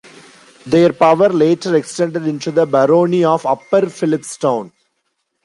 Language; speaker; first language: English; non-native, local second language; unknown